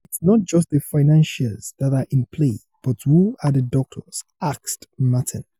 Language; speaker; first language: English; non-native, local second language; Yoruba